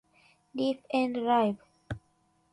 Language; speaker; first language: English; non-native, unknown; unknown